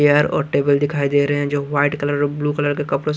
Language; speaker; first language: Hindi; non-native, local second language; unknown